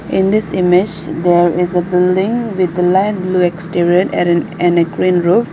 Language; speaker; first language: English; non-native, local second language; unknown